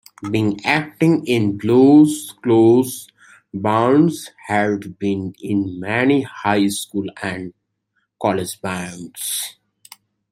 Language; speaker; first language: English; native; English